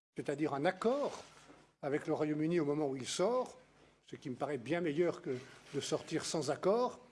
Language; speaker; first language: French; native; French